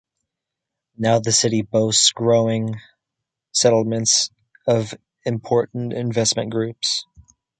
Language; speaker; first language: English; native; English